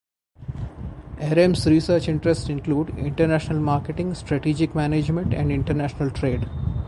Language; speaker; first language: English; non-native, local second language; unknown